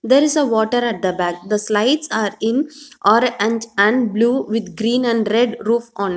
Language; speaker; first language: English; non-native, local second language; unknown